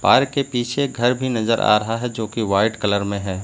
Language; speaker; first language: Hindi; native; Hindi